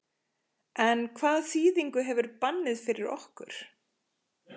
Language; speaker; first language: Icelandic; native; Icelandic